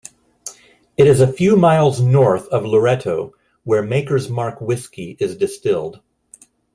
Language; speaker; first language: English; non-native, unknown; Spanish